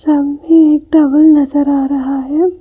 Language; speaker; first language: Hindi; non-native, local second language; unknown